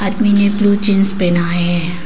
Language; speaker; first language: Hindi; non-native, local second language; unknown